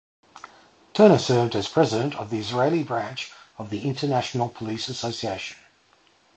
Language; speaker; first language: English; native; English